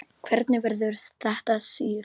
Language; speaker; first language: Icelandic; non-native, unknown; Polish